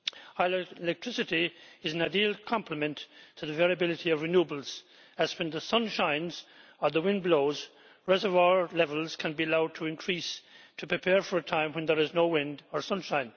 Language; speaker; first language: English; native; English